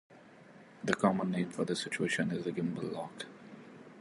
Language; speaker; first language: English; non-native, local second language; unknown